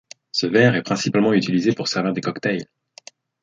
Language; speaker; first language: French; native; French